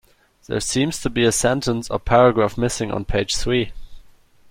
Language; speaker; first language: English; non-native, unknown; German